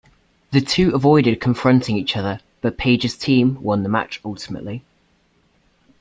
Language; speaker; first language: English; native; English